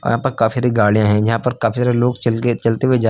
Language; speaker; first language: Hindi; native; Hindi